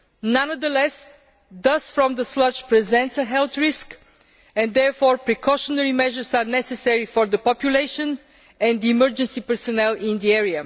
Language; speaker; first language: English; non-native, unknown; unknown